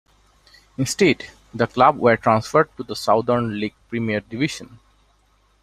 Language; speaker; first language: English; non-native, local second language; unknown